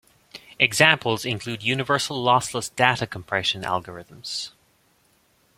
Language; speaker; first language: English; native; English